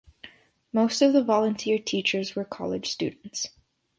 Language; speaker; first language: English; native; English